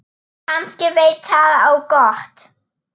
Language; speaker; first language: Icelandic; non-native, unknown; German